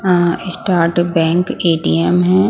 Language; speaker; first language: Hindi; non-native, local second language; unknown